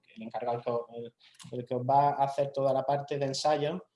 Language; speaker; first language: Spanish; native; Spanish